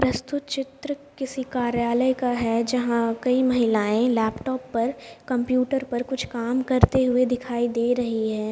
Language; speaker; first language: Hindi; native; Hindi